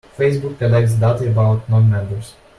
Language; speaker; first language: English; non-native, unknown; Russian